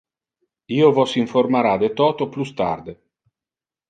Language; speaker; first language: Interlingua; non-native, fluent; Italian